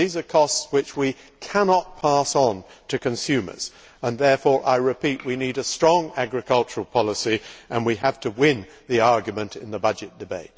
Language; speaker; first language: English; native; English